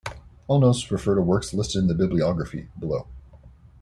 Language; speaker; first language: English; native; English